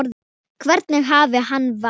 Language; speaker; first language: Icelandic; non-native, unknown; Thai